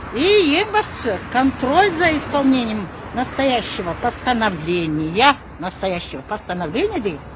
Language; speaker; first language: Russian; non-native, local second language; Kazakh